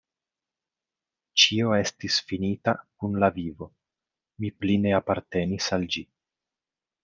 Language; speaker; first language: Esperanto; non-native, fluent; Italian